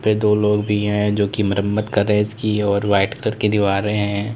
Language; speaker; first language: Hindi; native; Hindi